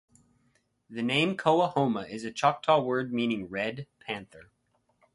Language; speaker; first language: English; native; English